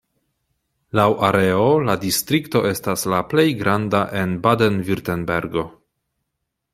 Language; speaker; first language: Esperanto; non-native, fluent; Polish